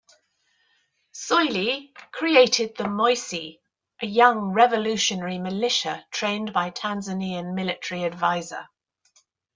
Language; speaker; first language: English; native; English